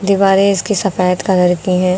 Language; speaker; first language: Hindi; native; Hindi